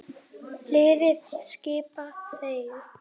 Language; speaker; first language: Icelandic; native; Icelandic